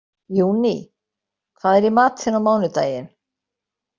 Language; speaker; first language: Icelandic; native; Icelandic